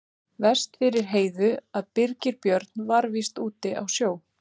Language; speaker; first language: Icelandic; native; Icelandic